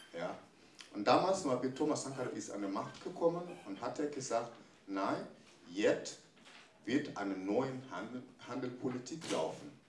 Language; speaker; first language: German; non-native, fluent; French